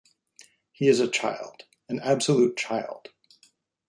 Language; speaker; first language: English; native; English